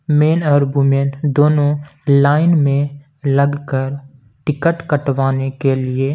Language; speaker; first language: Hindi; non-native, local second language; Punjabi